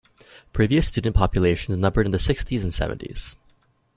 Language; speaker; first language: English; native; English